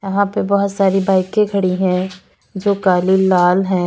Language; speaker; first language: Hindi; native; Hindi